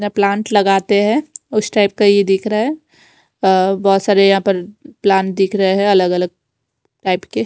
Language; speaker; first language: Hindi; non-native, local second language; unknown